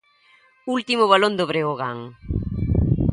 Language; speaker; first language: Galician; native; Galician